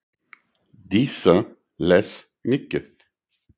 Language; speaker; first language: Icelandic; non-native, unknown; English